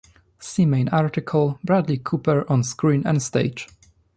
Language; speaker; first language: English; non-native, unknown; Polish